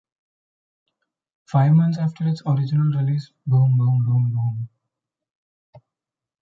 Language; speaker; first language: English; non-native, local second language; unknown